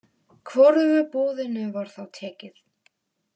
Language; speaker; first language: Icelandic; non-native, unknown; Polish